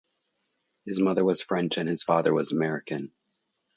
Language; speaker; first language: English; native; English